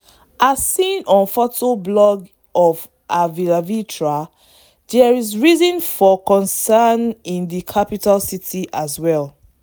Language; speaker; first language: English; non-native, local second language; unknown